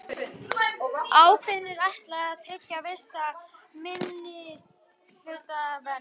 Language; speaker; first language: Icelandic; native; Icelandic